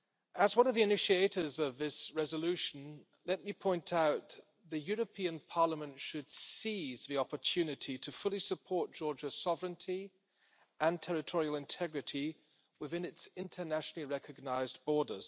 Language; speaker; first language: English; non-native, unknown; German